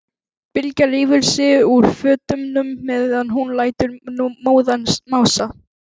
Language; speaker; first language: Icelandic; native; Icelandic